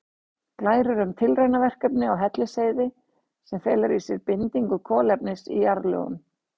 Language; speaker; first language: Icelandic; native; Icelandic